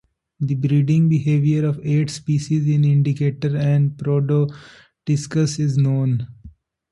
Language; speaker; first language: English; non-native, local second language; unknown